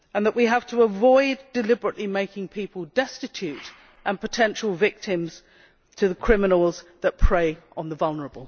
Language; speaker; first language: English; native; English